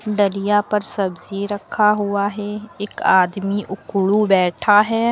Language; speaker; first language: Hindi; native; Hindi